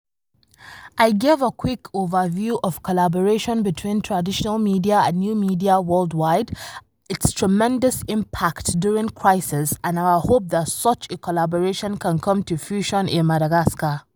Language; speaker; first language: English; non-native, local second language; Hausa